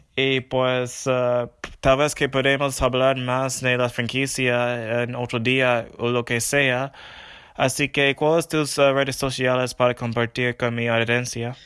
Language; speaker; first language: Spanish; non-native, learner; English